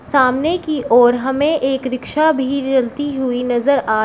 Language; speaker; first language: Hindi; native; Hindi